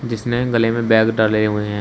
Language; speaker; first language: Hindi; native; Hindi